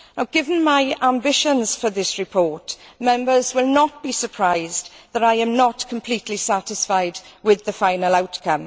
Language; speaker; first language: English; native; English